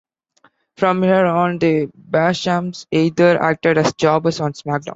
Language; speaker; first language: English; non-native, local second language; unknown